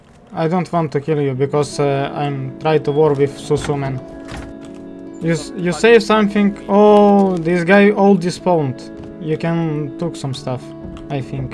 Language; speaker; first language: English; non-native, learner; Russian